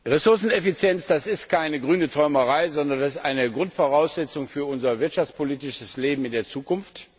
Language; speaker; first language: German; non-native, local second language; Luxembourgish